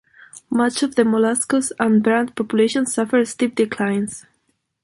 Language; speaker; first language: English; non-native, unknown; Spanish